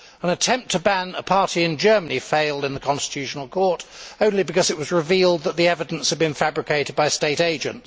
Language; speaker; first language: English; native; English